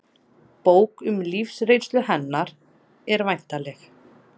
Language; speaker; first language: Icelandic; native; Icelandic